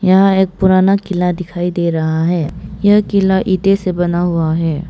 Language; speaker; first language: Hindi; non-native, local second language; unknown